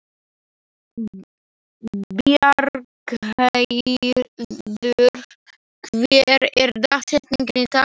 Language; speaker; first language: Icelandic; non-native, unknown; Slovak